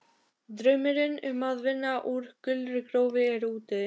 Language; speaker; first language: Icelandic; non-native, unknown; Albanian